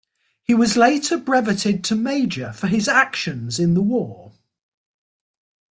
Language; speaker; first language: English; native; English